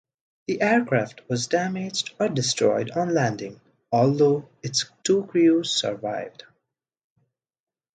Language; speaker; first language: English; non-native, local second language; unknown